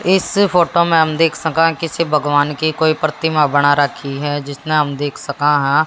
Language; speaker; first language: Hindi; native; Hindi